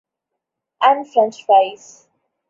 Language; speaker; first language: English; non-native, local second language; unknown